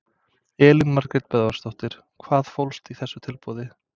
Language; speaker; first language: Icelandic; non-native, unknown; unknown